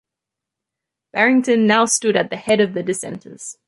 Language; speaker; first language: English; native; English